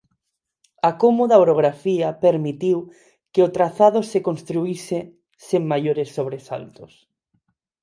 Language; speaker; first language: Galician; non-native, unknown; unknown